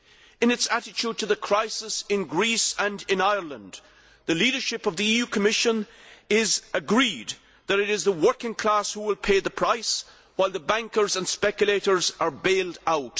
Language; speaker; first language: English; native; English